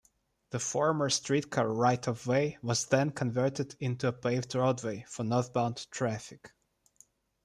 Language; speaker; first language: English; non-native, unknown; Russian